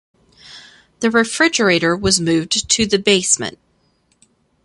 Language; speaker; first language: English; native; English